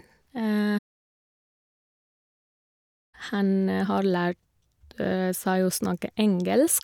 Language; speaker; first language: Norwegian; non-native, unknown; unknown